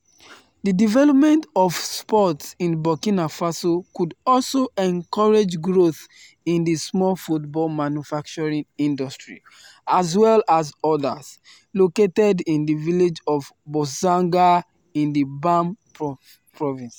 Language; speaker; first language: English; non-native, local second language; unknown